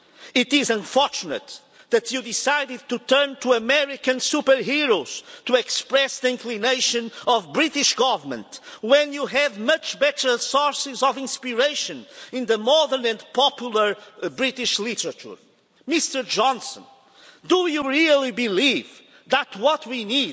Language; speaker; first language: English; non-native, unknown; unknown